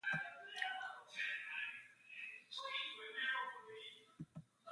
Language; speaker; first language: English; non-native, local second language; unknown